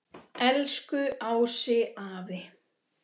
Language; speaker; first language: Icelandic; native; Icelandic